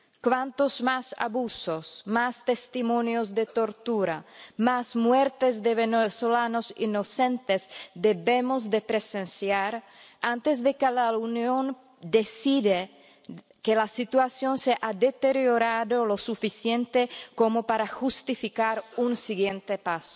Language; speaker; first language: Spanish; non-native, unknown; Czech